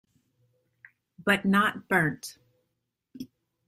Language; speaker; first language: English; native; English